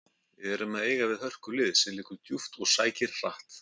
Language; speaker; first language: Icelandic; native; Icelandic